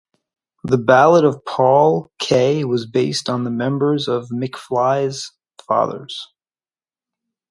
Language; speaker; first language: English; native; English